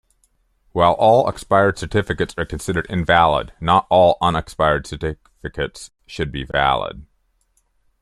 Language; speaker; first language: English; native; English